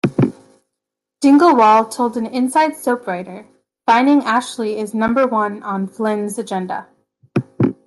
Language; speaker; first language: English; native; English